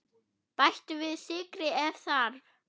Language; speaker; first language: Icelandic; non-native, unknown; German